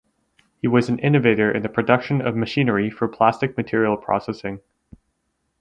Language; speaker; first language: English; native; English